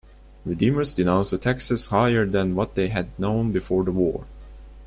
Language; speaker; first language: English; non-native, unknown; Turkish